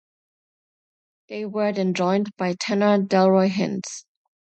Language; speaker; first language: English; non-native, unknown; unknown